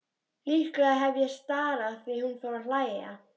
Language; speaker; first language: Icelandic; native; Icelandic